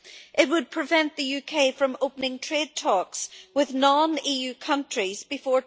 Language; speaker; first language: English; native; English